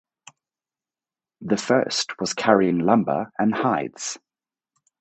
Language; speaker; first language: English; native; English